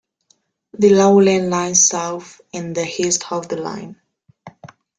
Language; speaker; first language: English; non-native, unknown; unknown